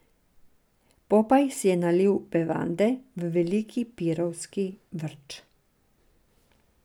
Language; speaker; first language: Slovenian; non-native, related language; Serbian